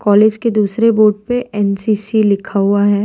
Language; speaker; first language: Hindi; non-native, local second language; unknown